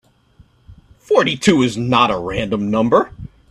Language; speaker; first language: English; native; English